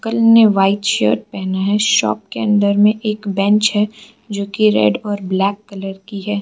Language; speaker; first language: Hindi; non-native, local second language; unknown